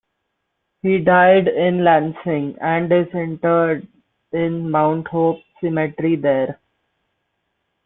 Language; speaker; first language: English; non-native, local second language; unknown